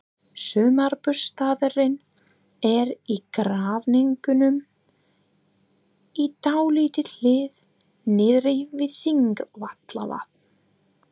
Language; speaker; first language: Icelandic; non-native, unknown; English